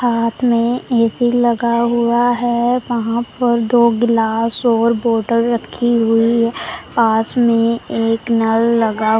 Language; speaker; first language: Hindi; non-native, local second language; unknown